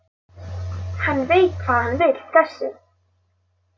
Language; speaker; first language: Icelandic; non-native, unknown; Polish